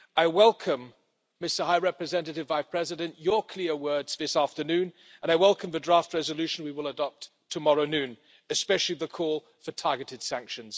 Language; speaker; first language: English; non-native, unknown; German